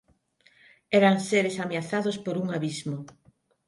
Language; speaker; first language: Galician; non-native, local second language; Spanish